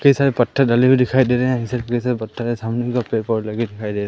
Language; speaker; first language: Hindi; native; Hindi